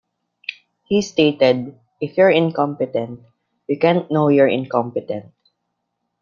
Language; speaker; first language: English; non-native, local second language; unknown